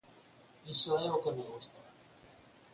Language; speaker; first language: Galician; native; Galician